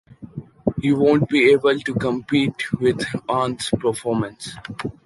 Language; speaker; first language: English; non-native, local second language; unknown